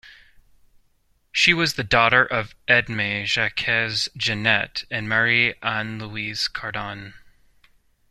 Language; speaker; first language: English; native; English